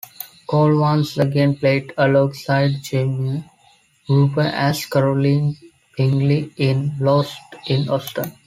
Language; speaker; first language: English; non-native, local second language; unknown